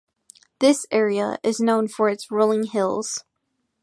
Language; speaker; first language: English; native; English